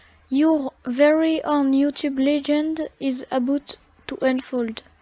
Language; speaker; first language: English; non-native, learner; French